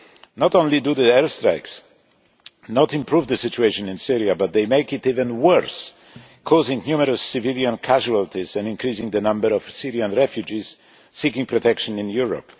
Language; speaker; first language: English; non-native, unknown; Polish